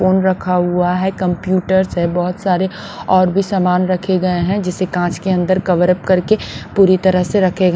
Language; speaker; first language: Hindi; non-native, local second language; Punjabi